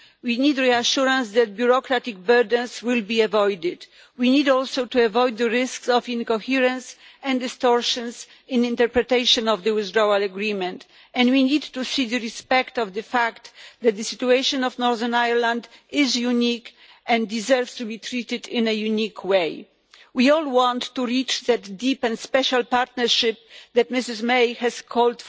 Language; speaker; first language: English; non-native, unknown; Polish